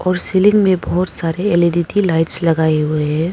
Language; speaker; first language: Hindi; non-native, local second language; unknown